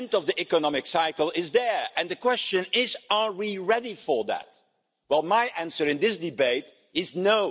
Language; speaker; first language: English; non-native, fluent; Dutch